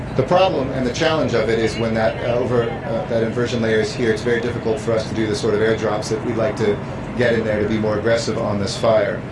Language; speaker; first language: English; native; English